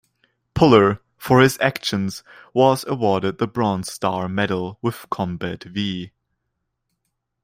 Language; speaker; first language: English; non-native, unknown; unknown